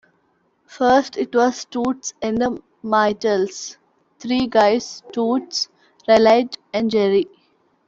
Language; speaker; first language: English; non-native, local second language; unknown